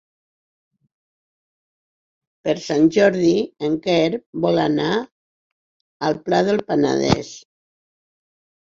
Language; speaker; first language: Catalan; non-native, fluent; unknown